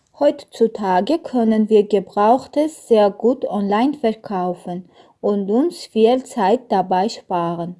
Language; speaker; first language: German; non-native, learner; Armenian